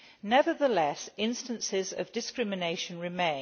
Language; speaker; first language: English; non-native, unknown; Polish